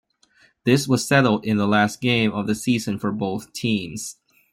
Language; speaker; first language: English; non-native, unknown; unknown